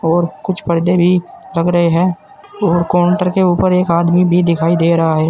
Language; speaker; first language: Hindi; native; Hindi